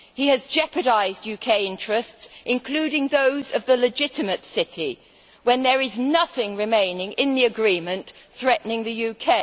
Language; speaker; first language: English; native; English